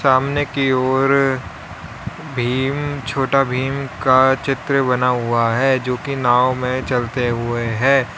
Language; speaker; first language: Hindi; native; Hindi